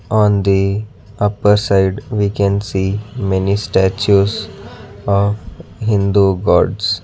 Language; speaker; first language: English; non-native, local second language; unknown